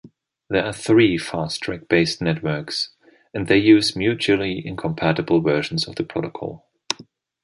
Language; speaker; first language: English; non-native, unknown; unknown